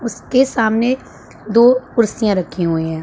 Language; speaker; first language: Hindi; non-native, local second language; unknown